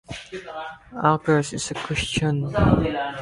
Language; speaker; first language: English; non-native, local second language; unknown